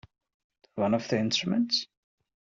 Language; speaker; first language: English; non-native, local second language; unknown